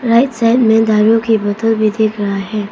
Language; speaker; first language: Hindi; non-native, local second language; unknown